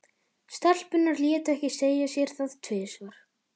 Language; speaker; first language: Icelandic; native; Icelandic